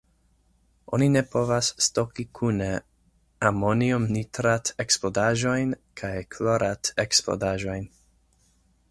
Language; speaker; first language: Esperanto; non-native, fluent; English